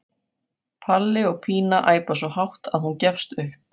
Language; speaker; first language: Icelandic; non-native, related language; Faroese